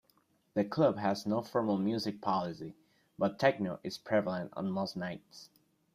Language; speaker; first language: English; non-native, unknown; Spanish